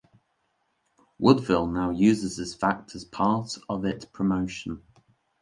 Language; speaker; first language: English; native; English